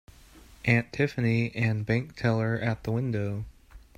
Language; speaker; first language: English; native; English